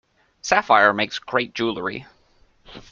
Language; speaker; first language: English; native; English